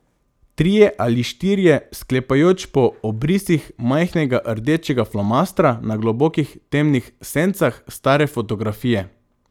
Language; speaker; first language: Slovenian; non-native, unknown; Macedonian